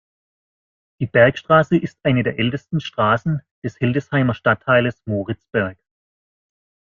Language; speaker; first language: German; native; German